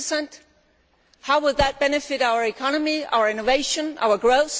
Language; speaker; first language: English; non-native, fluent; Danish